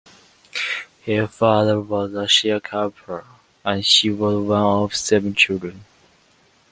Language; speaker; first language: English; non-native, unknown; Chinese